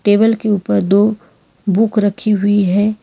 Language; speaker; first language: Hindi; non-native, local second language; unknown